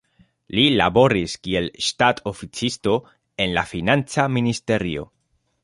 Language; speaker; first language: Esperanto; non-native, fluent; Spanish